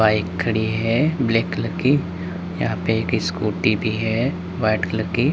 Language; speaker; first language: Hindi; native; Hindi